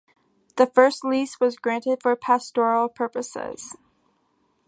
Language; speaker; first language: English; native; English